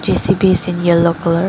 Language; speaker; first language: English; non-native, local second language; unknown